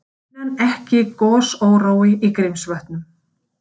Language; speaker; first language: Icelandic; native; Icelandic